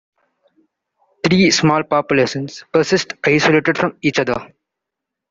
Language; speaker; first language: English; non-native, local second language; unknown